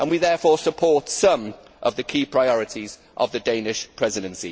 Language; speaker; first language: English; native; English